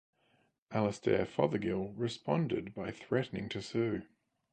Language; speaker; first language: English; native; English